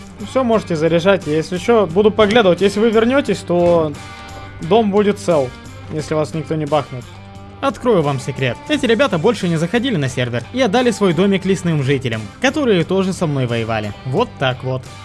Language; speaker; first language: Russian; native; Russian